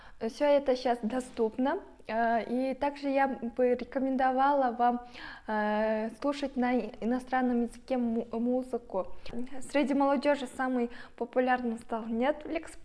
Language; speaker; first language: Russian; non-native, local second language; Kyrgyz